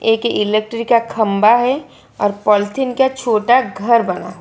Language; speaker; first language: Hindi; non-native, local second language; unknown